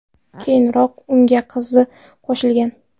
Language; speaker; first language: Uzbek; non-native, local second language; Kara-Kalpak